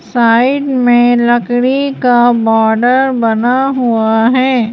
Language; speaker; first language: Hindi; native; Hindi